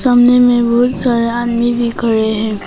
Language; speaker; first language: Hindi; non-native, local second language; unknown